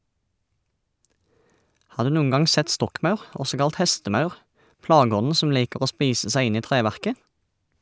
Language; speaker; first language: Norwegian; native; Norwegian